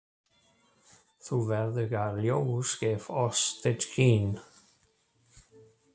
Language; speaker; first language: Icelandic; non-native, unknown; German